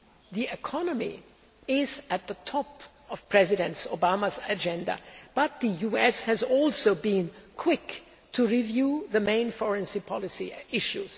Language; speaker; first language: English; non-native, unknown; German